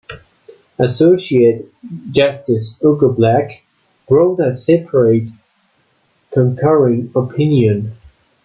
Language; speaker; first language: English; non-native, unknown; Spanish